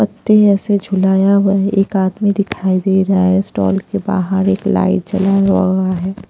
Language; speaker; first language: Hindi; non-native, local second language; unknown